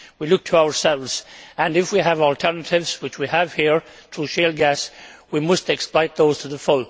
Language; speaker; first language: English; native; English